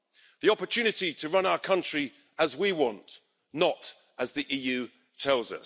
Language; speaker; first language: English; native; English